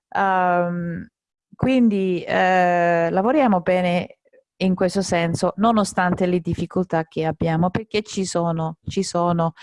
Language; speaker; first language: Italian; non-native, fluent; English